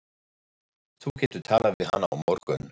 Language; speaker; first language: Icelandic; non-native, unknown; German